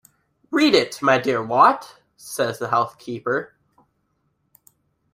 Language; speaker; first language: English; native; English